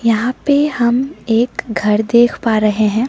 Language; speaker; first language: Hindi; non-native, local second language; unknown